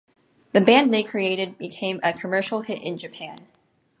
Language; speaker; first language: English; native; English